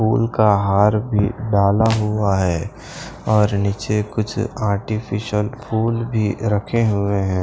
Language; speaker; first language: Hindi; non-native, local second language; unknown